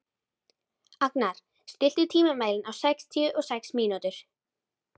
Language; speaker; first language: Icelandic; native; Icelandic